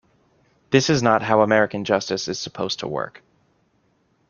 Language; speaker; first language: English; native; English